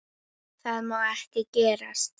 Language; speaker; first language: Icelandic; native; Icelandic